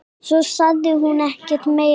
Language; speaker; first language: Icelandic; non-native, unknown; English